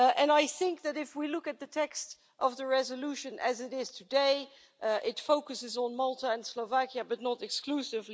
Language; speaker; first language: English; non-native, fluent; Dutch